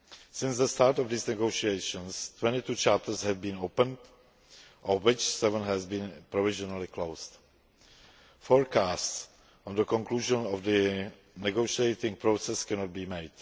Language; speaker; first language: English; non-native, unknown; Czech